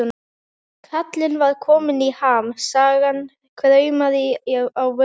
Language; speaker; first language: Icelandic; native; Icelandic